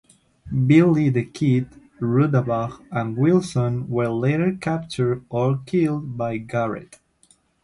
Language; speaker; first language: English; native; English